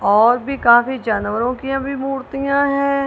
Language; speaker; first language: Hindi; non-native, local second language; Punjabi